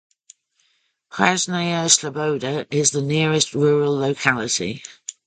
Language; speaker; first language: English; native; English